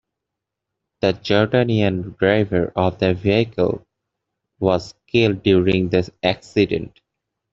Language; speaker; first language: English; native; English